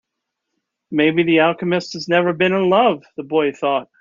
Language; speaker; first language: English; native; English